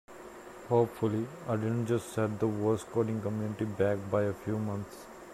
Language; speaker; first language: English; non-native, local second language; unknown